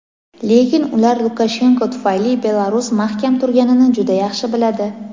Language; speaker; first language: Uzbek; native; Uzbek